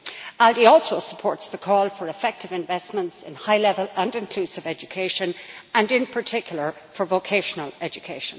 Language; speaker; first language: English; native; English